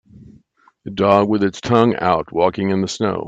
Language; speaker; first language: English; native; English